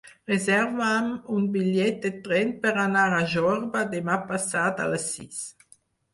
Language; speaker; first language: Catalan; non-native, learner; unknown